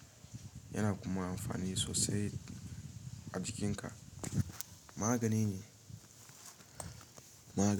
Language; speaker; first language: Hausa; native; Hausa